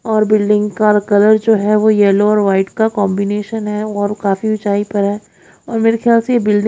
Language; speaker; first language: Hindi; native; Hindi